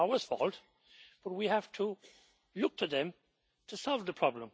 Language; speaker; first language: English; native; English